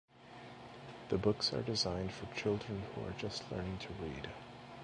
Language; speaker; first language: English; native; English